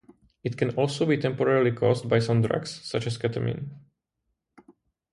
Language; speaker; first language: English; non-native, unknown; Czech